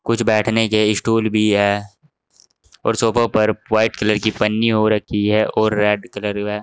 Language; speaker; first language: Hindi; native; Hindi